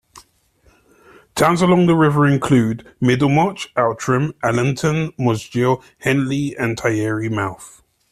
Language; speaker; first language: English; native; English